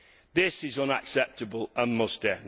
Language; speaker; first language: English; native; English